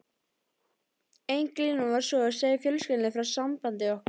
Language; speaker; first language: Icelandic; native; Icelandic